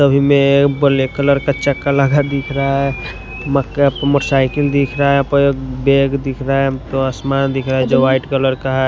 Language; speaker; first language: Hindi; non-native, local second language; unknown